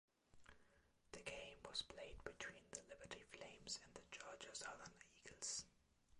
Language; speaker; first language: English; non-native, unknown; German